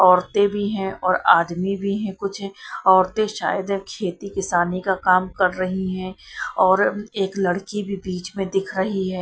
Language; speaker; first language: Hindi; non-native, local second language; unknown